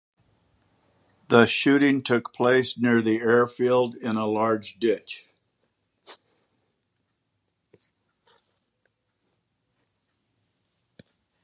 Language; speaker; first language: English; native; English